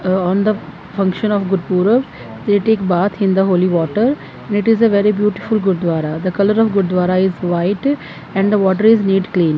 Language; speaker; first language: English; non-native, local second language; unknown